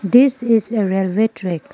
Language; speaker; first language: English; non-native, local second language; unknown